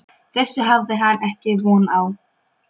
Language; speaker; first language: Icelandic; non-native, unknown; Polish